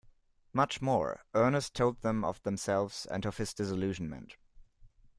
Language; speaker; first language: English; non-native, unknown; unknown